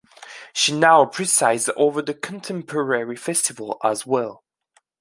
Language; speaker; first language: English; non-native, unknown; French